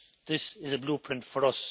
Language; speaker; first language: English; native; English